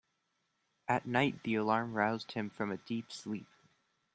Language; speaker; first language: English; native; English